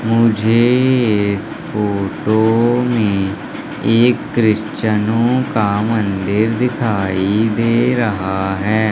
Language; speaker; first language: Hindi; native; Hindi